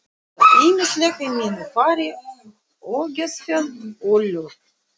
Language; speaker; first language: Icelandic; non-native, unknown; Russian